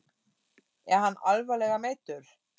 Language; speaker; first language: Icelandic; non-native, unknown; German